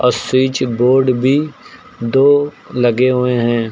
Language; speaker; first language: Hindi; native; Hindi